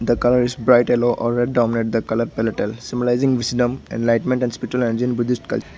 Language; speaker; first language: English; non-native, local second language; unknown